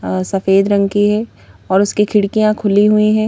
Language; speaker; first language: Hindi; native; Hindi